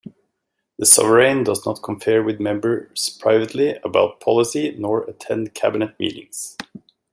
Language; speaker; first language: English; native; English